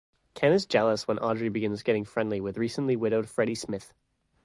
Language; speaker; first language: English; native; English